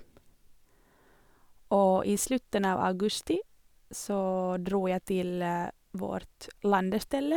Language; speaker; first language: Norwegian; non-native, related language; Swedish